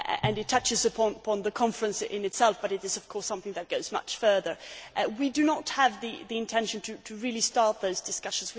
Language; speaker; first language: English; native; English